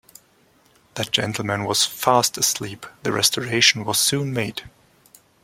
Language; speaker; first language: English; non-native, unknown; German